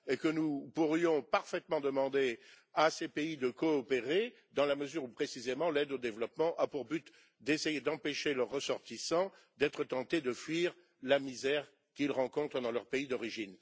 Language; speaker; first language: French; native; French